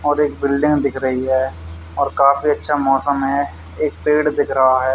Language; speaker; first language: Hindi; native; Hindi